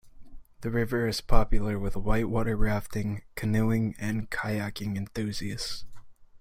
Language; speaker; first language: English; native; English